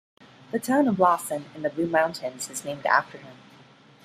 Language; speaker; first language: English; non-native, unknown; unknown